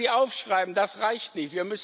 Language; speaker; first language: German; non-native, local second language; Luxembourgish